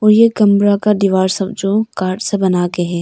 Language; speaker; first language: Hindi; early bilingual, other home language; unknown